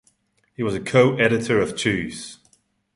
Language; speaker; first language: English; non-native, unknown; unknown